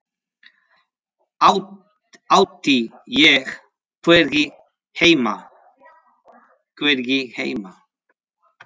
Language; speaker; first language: Icelandic; non-native, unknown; Spanish